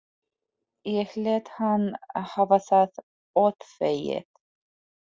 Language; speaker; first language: Icelandic; non-native, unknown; Polish